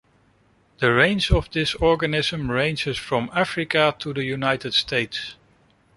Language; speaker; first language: English; non-native, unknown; Dutch